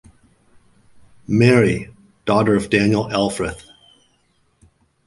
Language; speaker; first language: English; native; English